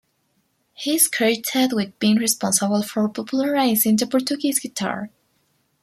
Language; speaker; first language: English; non-native, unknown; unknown